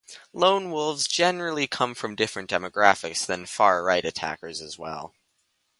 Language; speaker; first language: English; native; English